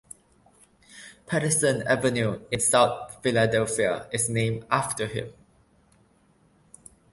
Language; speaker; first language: English; non-native, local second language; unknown